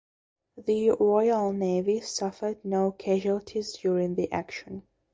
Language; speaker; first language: English; non-native, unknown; Belarusian